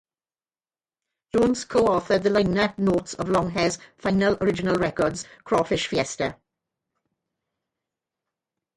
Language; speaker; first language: English; native; English